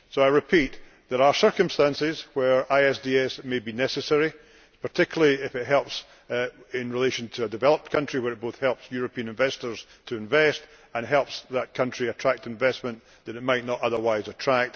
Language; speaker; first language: English; native; English